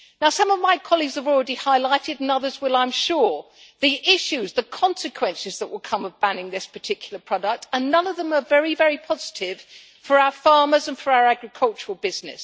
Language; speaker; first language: English; native; English